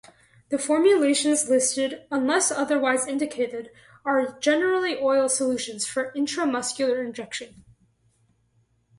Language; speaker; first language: English; native; English